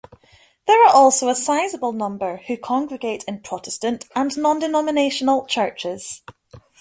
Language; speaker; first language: English; native; English